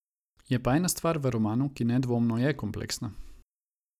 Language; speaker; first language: Slovenian; non-native, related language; Croatian